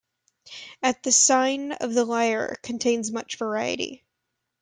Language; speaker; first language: English; native; English